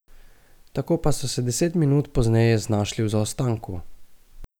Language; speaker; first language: Slovenian; native; Slovenian